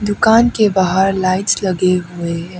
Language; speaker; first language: Hindi; non-native, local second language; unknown